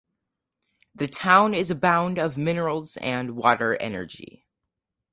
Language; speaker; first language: English; native; English